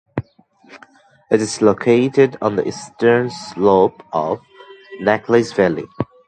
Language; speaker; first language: English; non-native, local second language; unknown